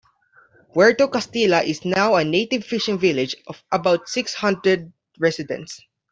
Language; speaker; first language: English; non-native, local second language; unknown